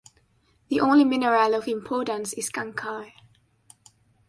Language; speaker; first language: English; non-native, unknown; Spanish